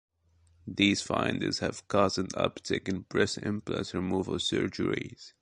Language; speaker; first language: English; native; English